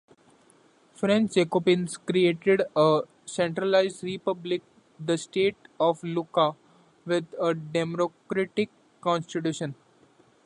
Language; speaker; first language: English; non-native, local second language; Marathi